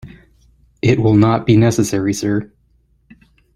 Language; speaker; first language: English; native; English